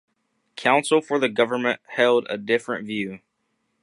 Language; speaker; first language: English; native; English